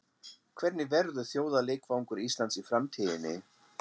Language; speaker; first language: Icelandic; non-native, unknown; German